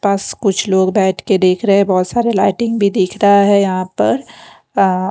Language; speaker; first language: Hindi; non-native, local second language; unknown